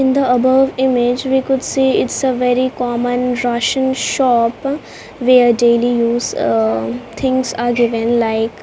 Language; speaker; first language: English; non-native, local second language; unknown